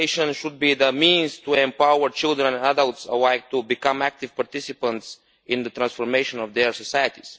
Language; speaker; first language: English; non-native, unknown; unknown